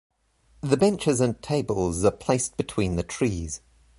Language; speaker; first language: English; native; English